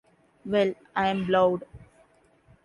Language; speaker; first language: English; non-native, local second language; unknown